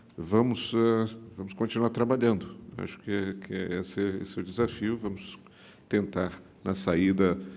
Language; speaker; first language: Portuguese; native; Portuguese